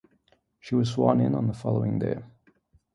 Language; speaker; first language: English; native; English